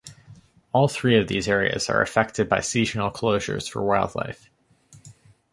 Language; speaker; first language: English; native; English